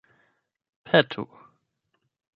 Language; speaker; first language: Esperanto; non-native, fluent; German